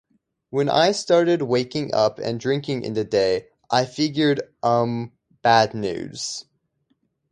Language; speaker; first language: English; native; English